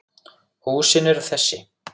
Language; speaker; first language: Icelandic; native; Icelandic